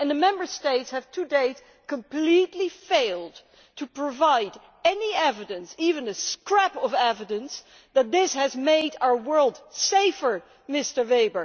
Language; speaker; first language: English; non-native, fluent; Dutch